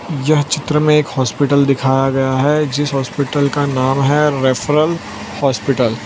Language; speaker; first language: Hindi; non-native, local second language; Gujarati